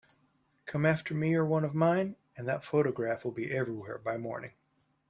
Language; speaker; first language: English; native; English